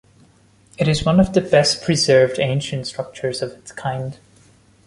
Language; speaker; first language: English; non-native, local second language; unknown